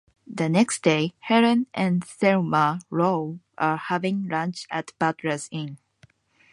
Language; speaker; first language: English; non-native, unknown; Japanese